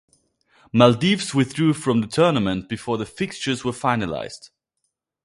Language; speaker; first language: English; non-native, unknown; German